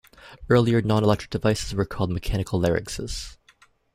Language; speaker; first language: English; native; English